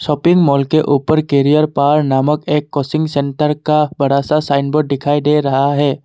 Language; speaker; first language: Hindi; non-native, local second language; Assamese